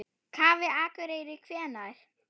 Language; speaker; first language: Icelandic; non-native, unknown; German